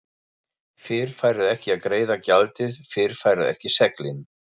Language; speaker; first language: Icelandic; non-native, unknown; German